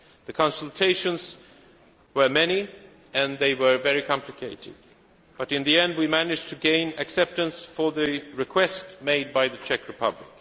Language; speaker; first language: English; non-native, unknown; Swedish